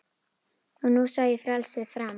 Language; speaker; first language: Icelandic; native; Icelandic